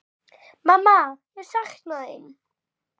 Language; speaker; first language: Icelandic; native; Icelandic